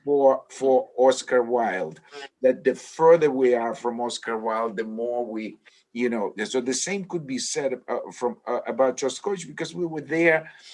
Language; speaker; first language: English; non-native, fluent; Russian